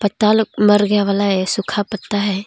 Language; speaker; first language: Hindi; non-native, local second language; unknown